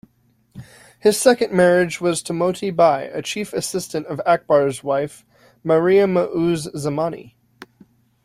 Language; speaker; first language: English; native; English